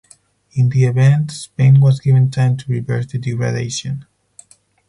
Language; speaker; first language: English; non-native, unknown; Spanish